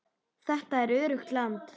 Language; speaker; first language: Icelandic; native; Icelandic